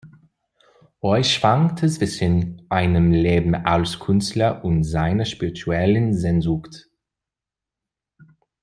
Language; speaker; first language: German; non-native, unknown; English